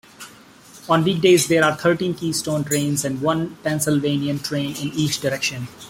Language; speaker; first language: English; non-native, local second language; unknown